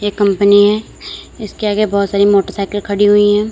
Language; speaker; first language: Hindi; native; Hindi